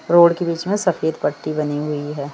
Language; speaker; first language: Hindi; native; Hindi